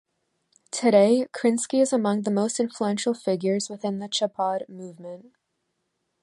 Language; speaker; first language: English; non-native, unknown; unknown